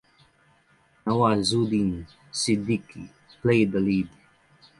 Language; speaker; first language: English; non-native, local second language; Filipino